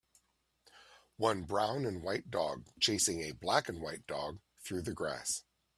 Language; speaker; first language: English; native; English